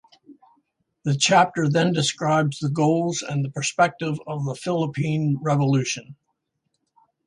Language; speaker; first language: English; native; English